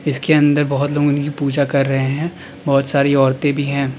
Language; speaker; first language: Hindi; native; Hindi